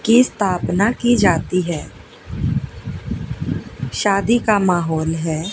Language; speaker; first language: Hindi; native; Hindi